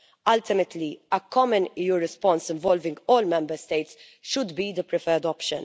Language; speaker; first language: English; non-native, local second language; Maltese